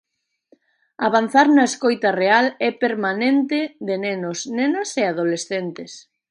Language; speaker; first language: Galician; native; Galician